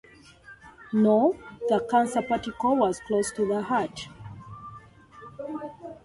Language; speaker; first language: English; native; English